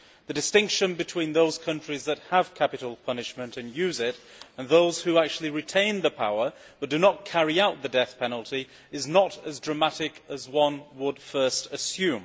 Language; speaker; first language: English; native; English